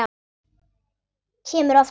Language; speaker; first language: Icelandic; native; Icelandic